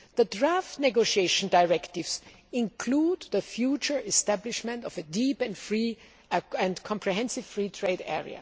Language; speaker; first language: English; non-native, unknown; German